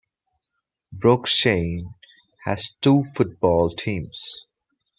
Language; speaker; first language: English; non-native, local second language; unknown